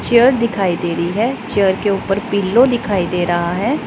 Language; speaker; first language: Hindi; non-native, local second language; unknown